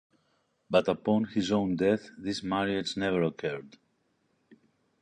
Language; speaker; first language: English; non-native, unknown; Greek